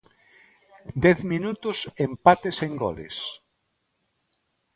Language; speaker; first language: Galician; non-native, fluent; Spanish